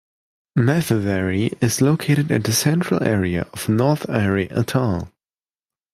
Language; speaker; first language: English; non-native, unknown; German